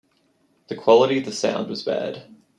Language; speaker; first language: English; native; English